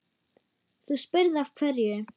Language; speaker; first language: Icelandic; non-native, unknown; German